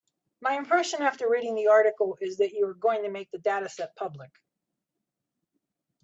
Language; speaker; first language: English; native; English